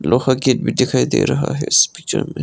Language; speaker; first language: Hindi; non-native, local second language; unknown